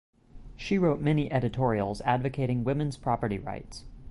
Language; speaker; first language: English; native; English